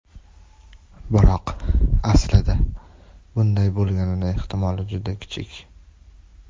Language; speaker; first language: Uzbek; native; Uzbek